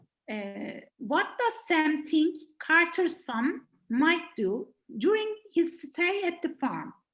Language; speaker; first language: English; non-native, fluent; Turkish